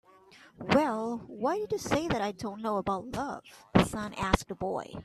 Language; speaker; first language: English; non-native, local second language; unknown